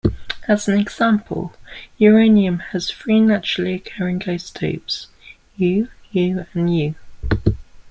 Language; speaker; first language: English; native; English